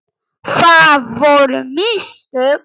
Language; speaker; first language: Icelandic; non-native, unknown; Polish